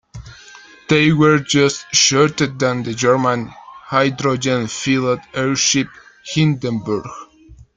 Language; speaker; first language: English; non-native, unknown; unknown